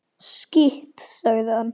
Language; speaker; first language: Icelandic; native; Icelandic